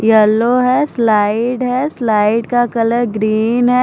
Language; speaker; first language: Hindi; non-native, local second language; Punjabi